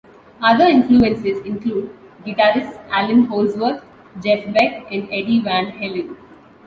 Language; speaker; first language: English; non-native, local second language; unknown